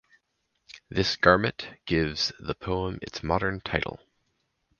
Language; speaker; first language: English; native; English